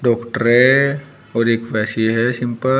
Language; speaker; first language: Hindi; native; Hindi